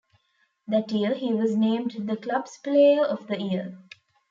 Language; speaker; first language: English; non-native, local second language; Tamil